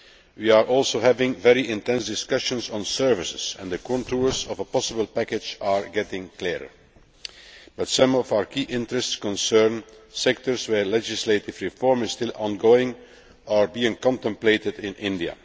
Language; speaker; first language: English; non-native, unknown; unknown